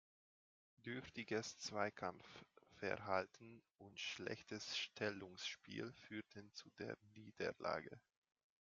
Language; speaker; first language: German; non-native, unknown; Hungarian